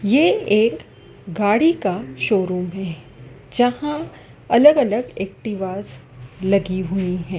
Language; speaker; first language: Hindi; native; Hindi